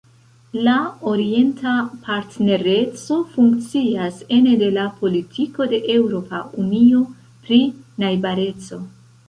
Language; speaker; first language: Esperanto; non-native, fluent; Central Kurdish